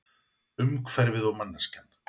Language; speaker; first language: Icelandic; native; Icelandic